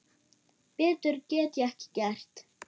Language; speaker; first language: Icelandic; non-native, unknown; German